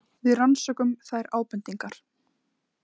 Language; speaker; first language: Icelandic; native; Icelandic